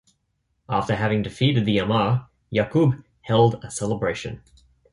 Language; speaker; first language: English; native; English